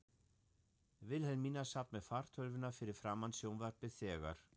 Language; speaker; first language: Icelandic; non-native, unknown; German